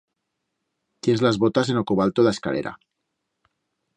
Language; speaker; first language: Aragonese; native; Aragonese